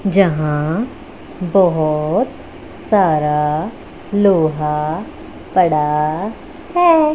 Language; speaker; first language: Hindi; non-native, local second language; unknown